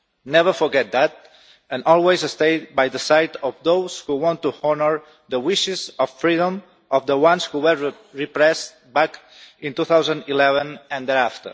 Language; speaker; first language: English; non-native, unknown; Catalan